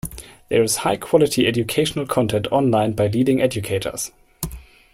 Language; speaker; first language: English; non-native, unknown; German